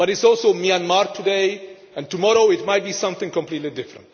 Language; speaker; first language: English; non-native, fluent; Czech